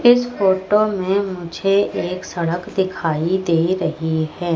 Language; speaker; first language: Hindi; native; Hindi